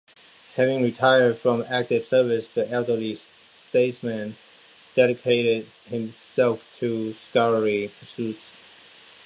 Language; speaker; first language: English; non-native, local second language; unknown